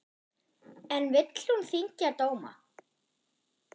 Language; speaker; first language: Icelandic; non-native, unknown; German